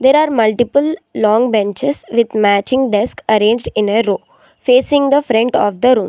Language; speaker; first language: English; non-native, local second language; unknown